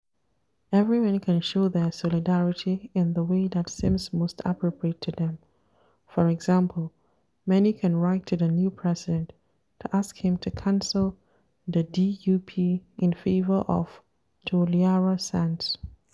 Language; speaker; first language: English; non-native, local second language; Hausa